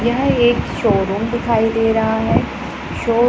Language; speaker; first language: Hindi; non-native, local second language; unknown